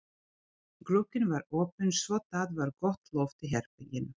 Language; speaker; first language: Icelandic; non-native, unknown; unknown